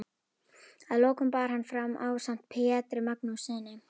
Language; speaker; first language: Icelandic; native; Icelandic